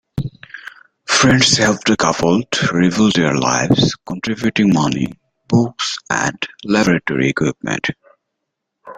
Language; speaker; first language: English; native; English